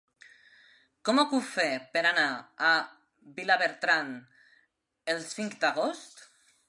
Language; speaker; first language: Catalan; non-native, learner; Spanish